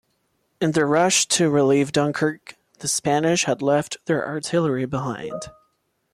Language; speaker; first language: English; non-native, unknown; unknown